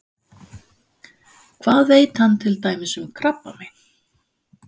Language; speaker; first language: Icelandic; non-native, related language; Danish